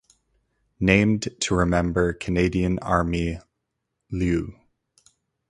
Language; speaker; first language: English; native; English